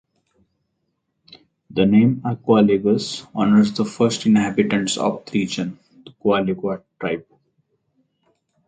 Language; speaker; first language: English; non-native, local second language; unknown